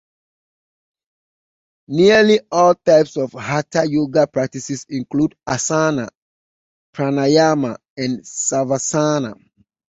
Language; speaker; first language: English; native; English